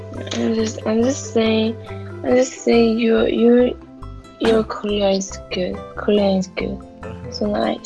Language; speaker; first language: English; non-native, learner; Chinese